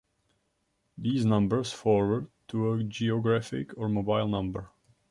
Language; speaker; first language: English; non-native, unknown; Czech